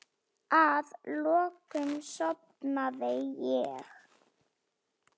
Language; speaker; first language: Icelandic; non-native, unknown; Slovak